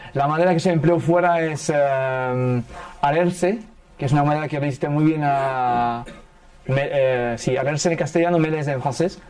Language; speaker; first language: Spanish; early bilingual, heritage; French